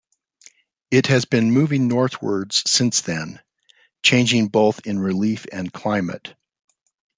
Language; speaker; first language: English; native; English